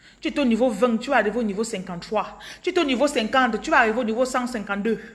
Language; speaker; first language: French; non-native, local second language; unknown